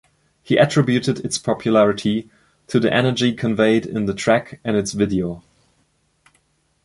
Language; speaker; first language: English; non-native, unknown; German